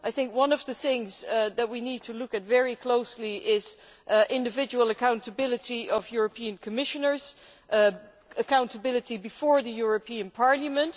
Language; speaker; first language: English; non-native, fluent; Dutch